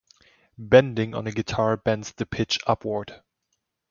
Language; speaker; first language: English; non-native, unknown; German